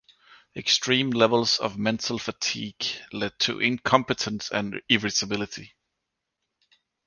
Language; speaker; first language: English; native; English